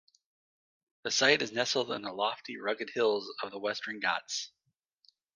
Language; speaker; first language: English; native; English